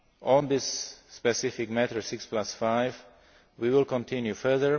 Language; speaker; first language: English; non-native, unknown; Slovak